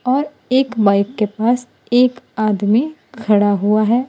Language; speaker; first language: Hindi; non-native, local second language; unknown